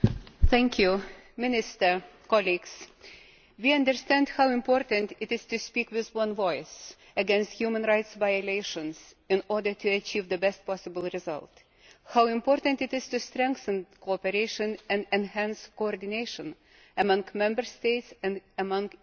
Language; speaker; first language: English; non-native, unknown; Lithuanian